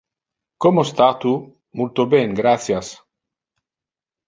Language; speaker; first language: Interlingua; non-native, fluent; Italian